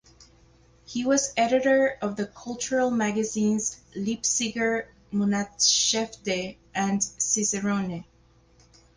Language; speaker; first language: English; native; English